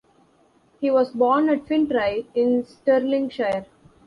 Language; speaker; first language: English; non-native, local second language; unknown